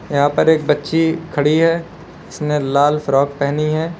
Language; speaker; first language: Hindi; native; Hindi